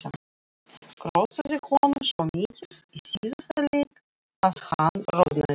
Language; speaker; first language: Icelandic; non-native, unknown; Russian